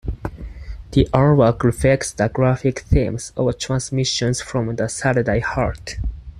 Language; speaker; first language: English; non-native, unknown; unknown